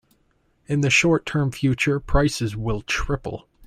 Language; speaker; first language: English; native; English